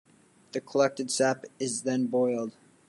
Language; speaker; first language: English; native; English